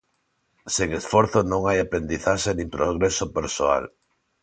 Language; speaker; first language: Galician; non-native, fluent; Spanish